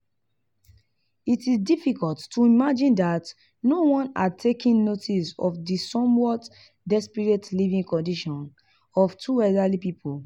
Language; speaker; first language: English; non-native, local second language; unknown